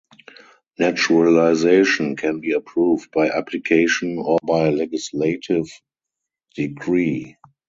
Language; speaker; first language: English; non-native, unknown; German